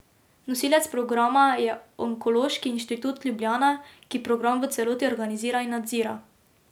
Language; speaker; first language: Slovenian; native; Slovenian